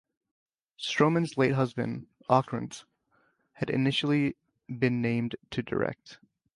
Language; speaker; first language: English; native; English